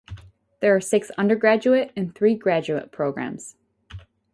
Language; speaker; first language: English; native; English